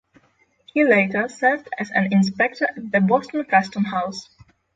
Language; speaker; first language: English; non-native, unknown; Polish